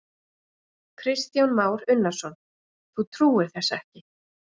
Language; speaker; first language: Icelandic; native; Icelandic